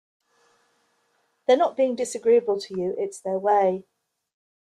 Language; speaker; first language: English; native; English